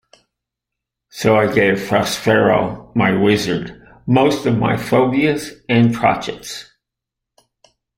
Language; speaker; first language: English; native; English